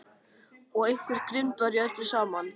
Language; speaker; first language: Icelandic; native; Icelandic